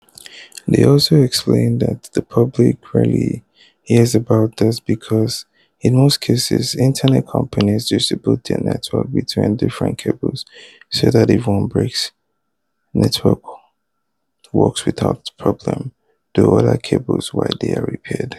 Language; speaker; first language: English; non-native, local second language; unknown